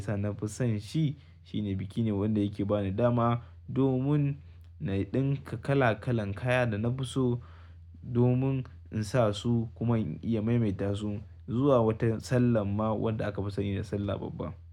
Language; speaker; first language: Hausa; native; Hausa